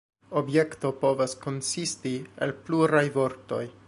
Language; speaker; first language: Esperanto; non-native, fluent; English